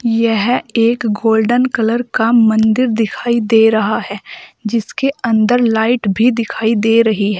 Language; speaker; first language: Hindi; native; Hindi